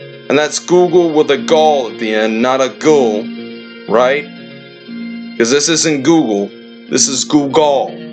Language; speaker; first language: English; native; English